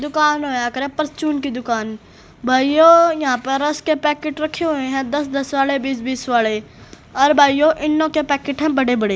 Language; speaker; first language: Hindi; native; Hindi